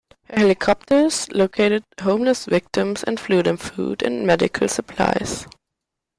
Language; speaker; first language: English; non-native, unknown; German